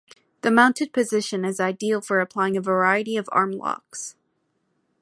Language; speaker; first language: English; native; English